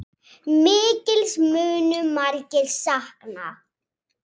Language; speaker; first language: Icelandic; native; Icelandic